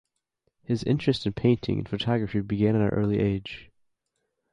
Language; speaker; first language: English; native; English